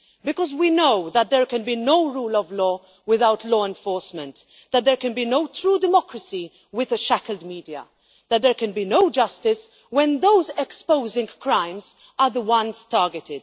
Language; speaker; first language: English; non-native, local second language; Maltese